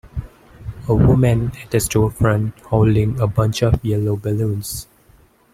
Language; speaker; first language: English; non-native, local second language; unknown